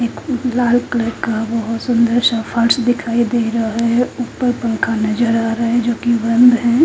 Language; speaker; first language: Hindi; native; Hindi